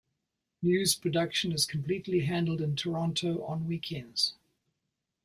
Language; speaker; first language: English; native; English